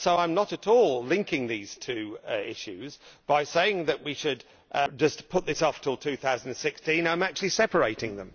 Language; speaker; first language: English; native; English